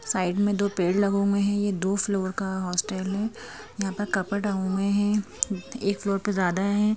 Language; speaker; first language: Hindi; native; Hindi